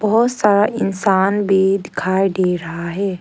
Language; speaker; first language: Hindi; non-native, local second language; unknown